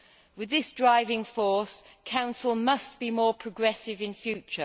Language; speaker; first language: English; native; English